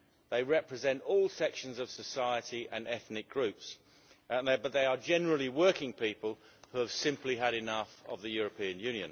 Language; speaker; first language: English; native; English